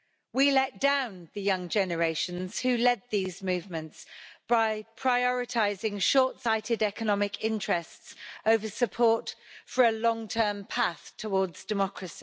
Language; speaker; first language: English; native; English